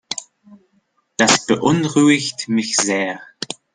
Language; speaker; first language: German; non-native, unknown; English